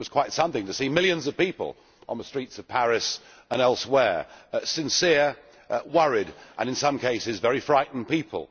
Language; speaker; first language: English; native; English